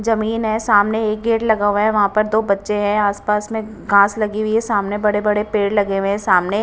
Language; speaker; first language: Hindi; non-native, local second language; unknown